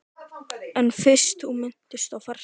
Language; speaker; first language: Icelandic; native; Icelandic